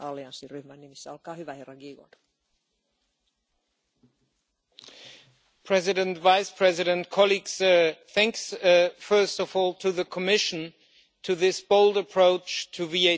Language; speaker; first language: English; non-native, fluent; German